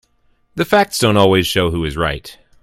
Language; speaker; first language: English; native; English